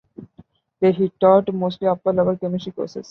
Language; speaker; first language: English; non-native, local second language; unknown